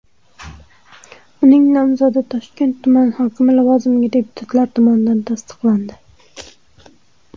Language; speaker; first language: Uzbek; native; Uzbek